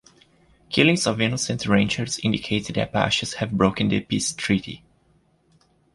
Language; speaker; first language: English; non-native, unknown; Portuguese